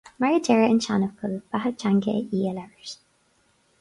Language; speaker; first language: Irish; non-native, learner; English